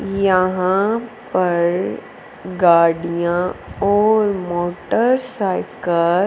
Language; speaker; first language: Hindi; non-native, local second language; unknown